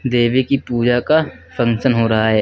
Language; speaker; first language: Hindi; native; Hindi